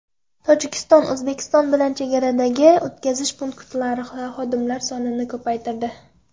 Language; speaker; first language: Uzbek; non-native, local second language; Kara-Kalpak